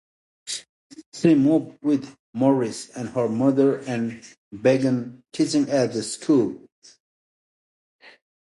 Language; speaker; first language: English; non-native, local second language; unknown